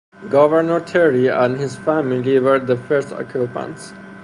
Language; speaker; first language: English; non-native, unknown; Persian